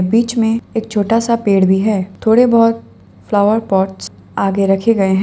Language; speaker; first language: Hindi; non-native, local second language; Assamese